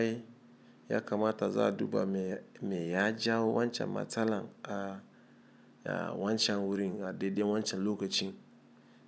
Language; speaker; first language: Hausa; non-native, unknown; Igbo